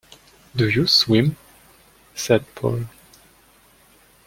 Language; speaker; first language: English; non-native, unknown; French